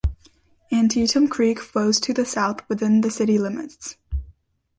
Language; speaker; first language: English; native; English